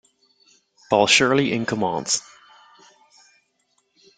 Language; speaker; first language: English; native; English